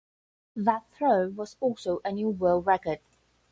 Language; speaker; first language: English; non-native, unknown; Portuguese